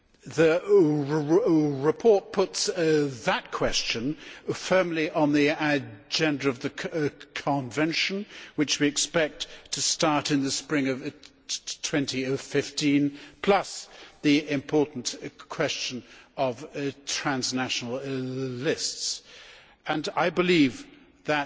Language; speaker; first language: English; native; English